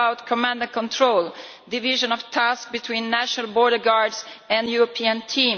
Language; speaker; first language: English; non-native, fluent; Italian